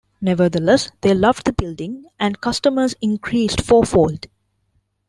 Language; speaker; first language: English; non-native, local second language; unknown